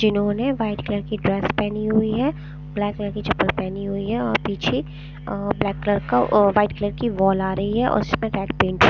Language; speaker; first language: Hindi; non-native, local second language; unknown